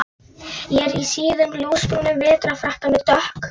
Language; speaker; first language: Icelandic; non-native, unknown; Polish